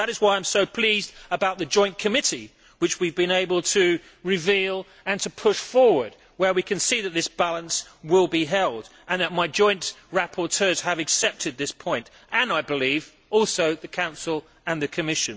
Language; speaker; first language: English; native; English